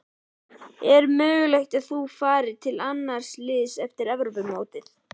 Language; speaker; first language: Icelandic; native; Icelandic